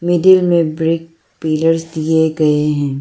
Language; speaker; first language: Hindi; non-native, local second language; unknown